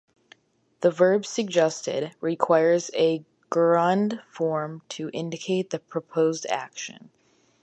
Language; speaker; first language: English; native; English